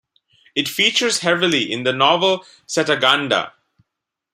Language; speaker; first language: English; non-native, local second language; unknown